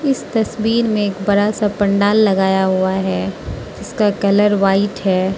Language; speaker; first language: Hindi; non-native, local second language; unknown